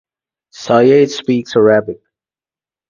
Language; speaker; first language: English; native; English